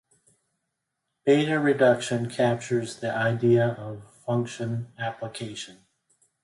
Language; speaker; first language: English; native; English